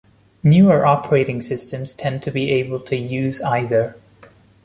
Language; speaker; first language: English; non-native, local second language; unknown